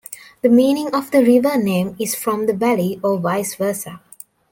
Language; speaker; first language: English; non-native, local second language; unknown